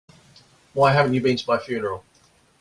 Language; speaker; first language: English; native; English